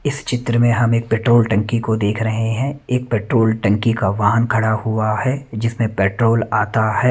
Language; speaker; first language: Hindi; non-native, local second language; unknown